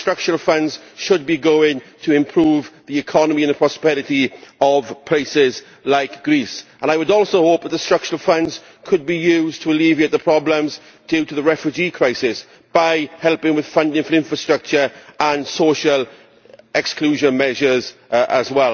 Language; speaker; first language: English; native; English